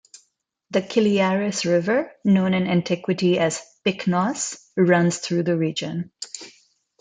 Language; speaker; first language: English; non-native, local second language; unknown